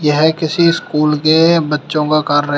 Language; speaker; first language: Hindi; native; Hindi